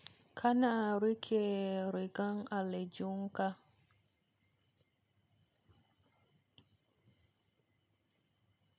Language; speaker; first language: Hausa; native; Hausa